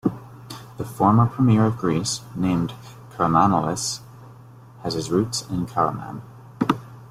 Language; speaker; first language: English; native; English